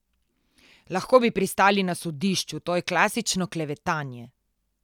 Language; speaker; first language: Slovenian; native; Slovenian